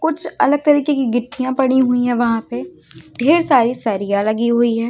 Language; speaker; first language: Hindi; native; Hindi